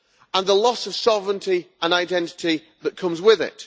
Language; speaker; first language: English; native; English